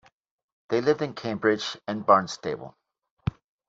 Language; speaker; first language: English; native; English